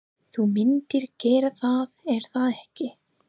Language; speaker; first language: Icelandic; non-native, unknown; English